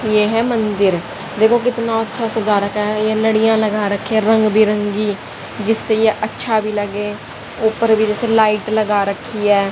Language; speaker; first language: Hindi; native; Hindi